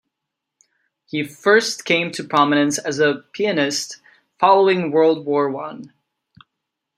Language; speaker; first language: English; non-native, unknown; Czech